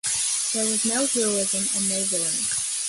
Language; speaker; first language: English; native; English